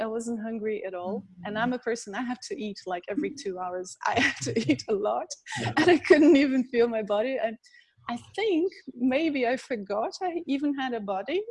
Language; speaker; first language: English; non-native, fluent; Portuguese